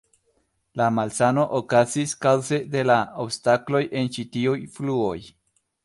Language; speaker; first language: Esperanto; non-native, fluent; Spanish